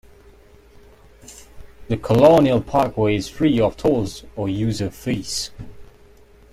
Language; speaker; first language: English; non-native, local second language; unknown